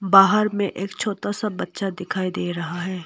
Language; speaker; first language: Hindi; non-native, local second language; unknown